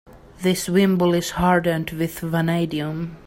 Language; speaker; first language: English; native; English